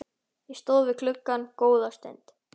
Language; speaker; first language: Icelandic; native; Icelandic